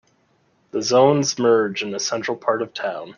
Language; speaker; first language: English; native; English